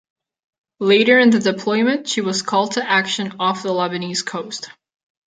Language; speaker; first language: English; non-native, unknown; Catalan